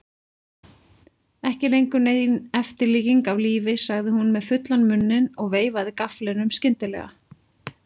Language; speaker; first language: Icelandic; native; Icelandic